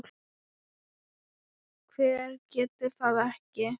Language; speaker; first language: Icelandic; non-native, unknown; Thai